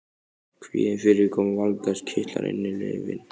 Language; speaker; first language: Icelandic; native; Icelandic